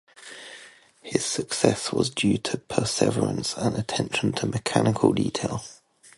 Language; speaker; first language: English; native; English